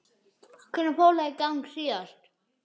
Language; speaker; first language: Icelandic; native; Icelandic